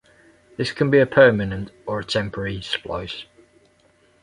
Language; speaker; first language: English; native; English